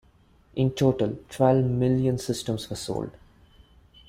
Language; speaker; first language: English; non-native, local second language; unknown